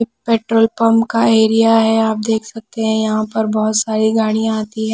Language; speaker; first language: Hindi; non-native, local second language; Punjabi